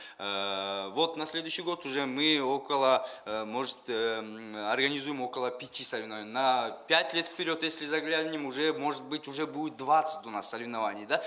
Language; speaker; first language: Russian; non-native, local second language; Kyrgyz